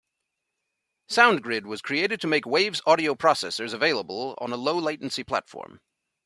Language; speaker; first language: English; native; English